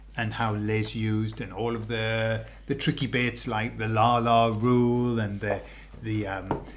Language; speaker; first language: English; native; English